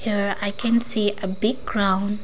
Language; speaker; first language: English; non-native, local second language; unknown